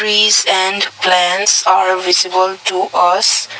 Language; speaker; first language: English; non-native, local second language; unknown